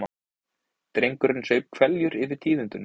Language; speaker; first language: Icelandic; native; Icelandic